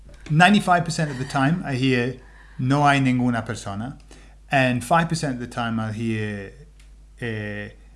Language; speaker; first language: English; native; English